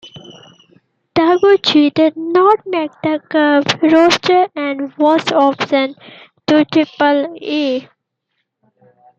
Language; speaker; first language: English; native; English